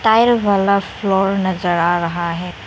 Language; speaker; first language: Hindi; non-native, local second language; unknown